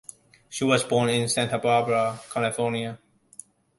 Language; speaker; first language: English; non-native, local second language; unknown